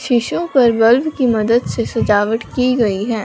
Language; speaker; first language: Hindi; non-native, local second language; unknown